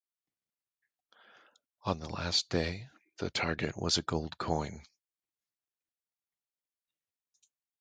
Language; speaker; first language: English; native; English